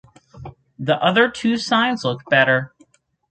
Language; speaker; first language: English; native; English